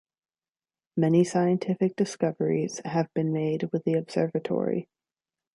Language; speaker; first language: English; native; English